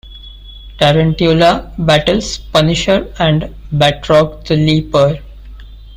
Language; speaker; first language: English; non-native, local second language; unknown